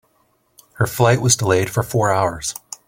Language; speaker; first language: English; native; English